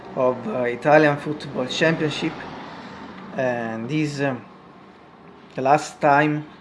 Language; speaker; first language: English; non-native, learner; Italian